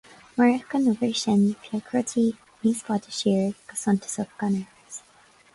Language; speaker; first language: Irish; non-native, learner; English